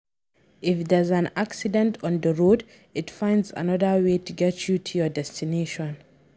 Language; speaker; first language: English; non-native, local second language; Hausa